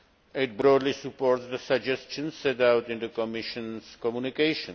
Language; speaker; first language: English; non-native, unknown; Czech